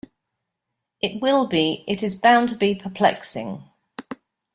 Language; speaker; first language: English; native; English